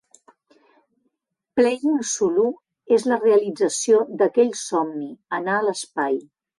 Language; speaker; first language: Catalan; native; Catalan